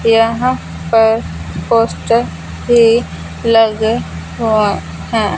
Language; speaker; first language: Hindi; non-native, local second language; Punjabi